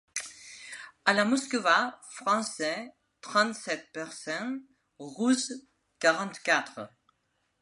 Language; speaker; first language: French; non-native, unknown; Spanish